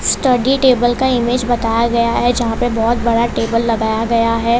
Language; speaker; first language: Hindi; non-native, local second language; Gujarati